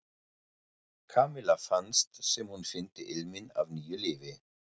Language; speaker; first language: Icelandic; non-native, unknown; German